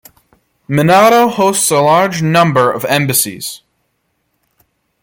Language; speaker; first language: English; native; English